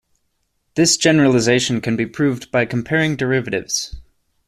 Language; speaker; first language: English; native; English